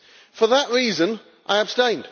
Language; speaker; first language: English; native; English